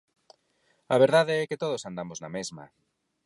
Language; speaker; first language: Galician; non-native, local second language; Spanish